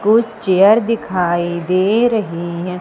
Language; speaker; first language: Hindi; native; Hindi